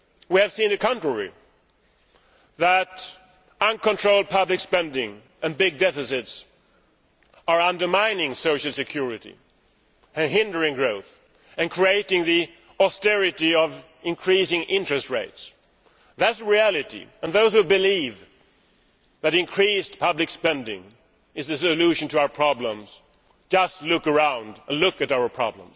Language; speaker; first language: English; non-native, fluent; Swedish